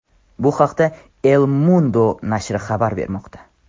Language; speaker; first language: Uzbek; non-native, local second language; Tajik